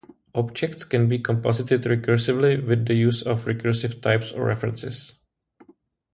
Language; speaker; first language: English; non-native, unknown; Czech